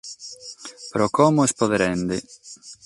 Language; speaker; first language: Sardinian; non-native, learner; Catalan